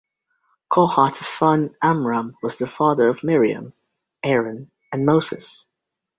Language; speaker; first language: English; native; English